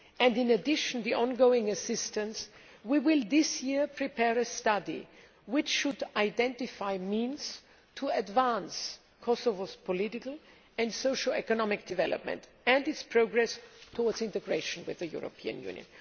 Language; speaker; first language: English; non-native, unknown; German